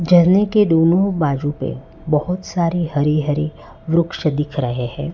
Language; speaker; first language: Hindi; non-native, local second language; Gujarati